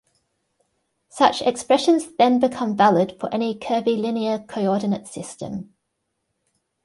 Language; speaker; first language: English; native; English